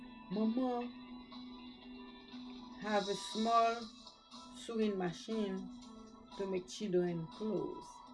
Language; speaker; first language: English; non-native, learner; Haitian Creole